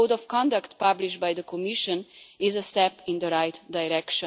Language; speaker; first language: English; non-native, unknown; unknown